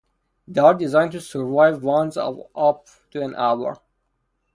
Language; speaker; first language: English; non-native, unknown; Persian